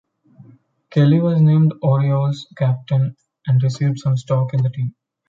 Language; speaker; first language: English; non-native, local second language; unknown